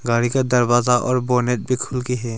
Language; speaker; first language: Hindi; early bilingual, other home language; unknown